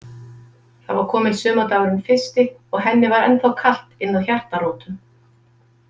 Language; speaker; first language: Icelandic; native; Icelandic